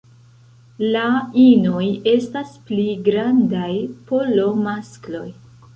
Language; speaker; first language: Esperanto; non-native, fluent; Central Kurdish